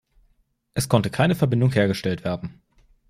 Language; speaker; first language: German; native; German